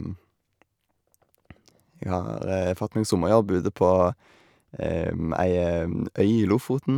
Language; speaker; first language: Norwegian; native; Norwegian